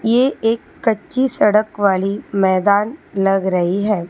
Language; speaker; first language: Hindi; non-native, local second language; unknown